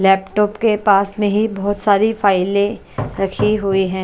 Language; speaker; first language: Hindi; non-native, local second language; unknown